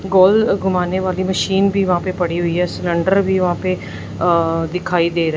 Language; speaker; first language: Hindi; non-native, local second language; Punjabi